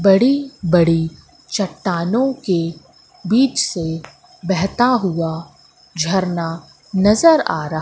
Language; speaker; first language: Hindi; native; Hindi